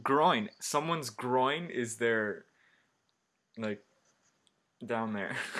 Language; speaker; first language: English; native; English